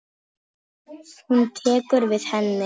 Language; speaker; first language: Icelandic; non-native, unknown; Polish